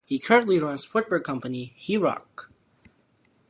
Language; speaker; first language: English; native; English